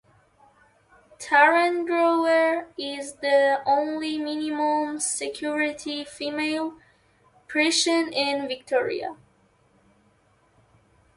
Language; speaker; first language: English; native; English